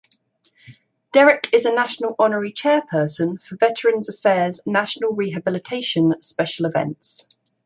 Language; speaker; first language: English; native; English